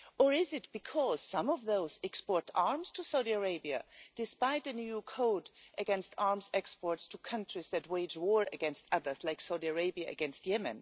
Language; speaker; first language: English; non-native, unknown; German